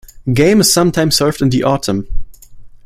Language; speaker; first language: English; non-native, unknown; German